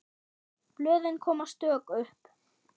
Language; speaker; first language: Icelandic; non-native, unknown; German